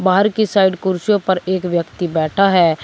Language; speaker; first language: Hindi; native; Hindi